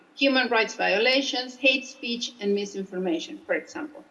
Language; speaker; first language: English; non-native, fluent; Spanish